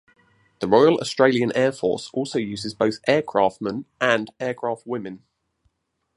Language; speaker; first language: English; native; English